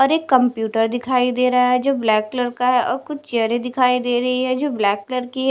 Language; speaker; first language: Hindi; non-native, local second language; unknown